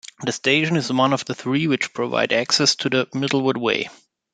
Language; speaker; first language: English; non-native, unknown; German